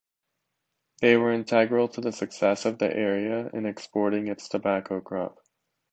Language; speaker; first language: English; native; English